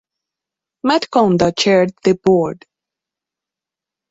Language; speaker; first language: English; non-native, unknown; Belarusian